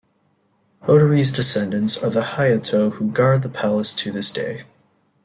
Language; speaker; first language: English; native; English